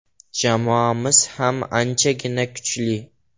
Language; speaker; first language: Uzbek; non-native, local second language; Russian